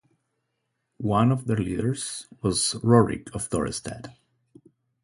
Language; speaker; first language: English; non-native, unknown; Spanish